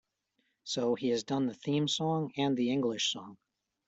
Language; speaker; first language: English; native; English